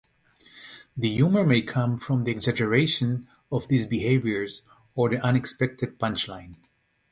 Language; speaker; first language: English; non-native, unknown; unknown